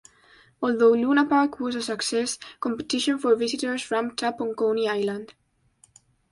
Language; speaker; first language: English; non-native, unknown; Spanish